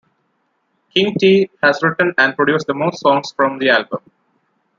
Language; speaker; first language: English; non-native, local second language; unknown